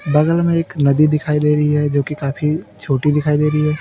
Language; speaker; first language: Hindi; native; Hindi